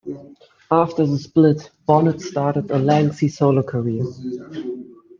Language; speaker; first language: English; native; English